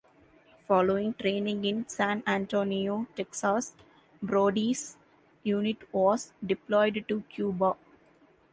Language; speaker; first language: English; non-native, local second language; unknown